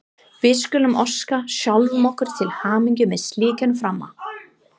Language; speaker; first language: Icelandic; non-native, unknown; English